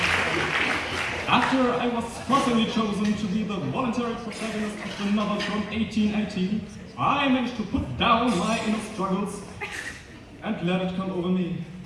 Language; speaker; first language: English; non-native, fluent; German